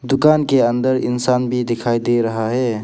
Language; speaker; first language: Hindi; non-native, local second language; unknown